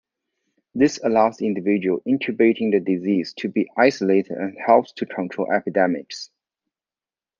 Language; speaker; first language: English; non-native, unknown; Chinese